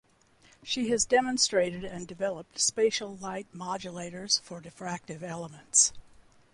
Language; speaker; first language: English; native; English